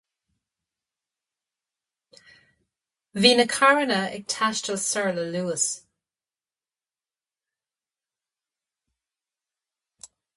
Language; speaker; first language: Irish; non-native, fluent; English